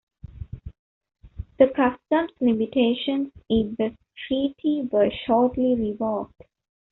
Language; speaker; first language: English; non-native, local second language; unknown